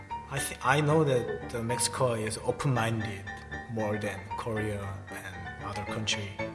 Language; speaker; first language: English; non-native, learner; Korean